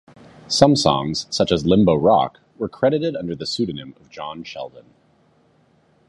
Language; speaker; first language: English; native; English